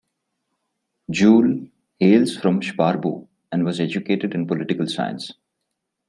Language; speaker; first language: English; non-native, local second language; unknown